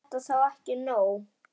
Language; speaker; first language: Icelandic; native; Icelandic